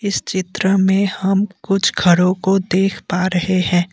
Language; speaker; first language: Hindi; non-native, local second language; Assamese